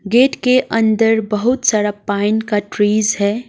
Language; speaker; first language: Hindi; non-native, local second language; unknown